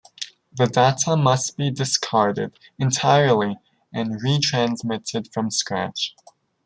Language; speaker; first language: English; native; English